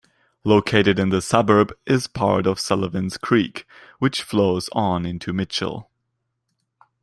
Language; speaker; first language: English; non-native, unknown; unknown